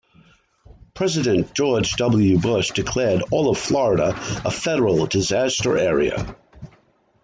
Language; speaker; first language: English; native; English